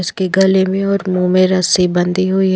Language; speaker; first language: Hindi; non-native, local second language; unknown